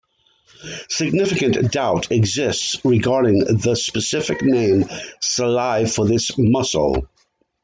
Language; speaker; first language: English; native; English